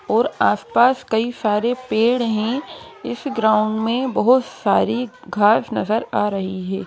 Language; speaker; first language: Hindi; native; Hindi